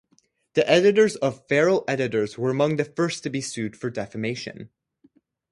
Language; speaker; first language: English; native; English